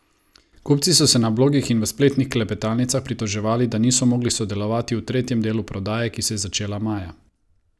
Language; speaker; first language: Slovenian; non-native, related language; Croatian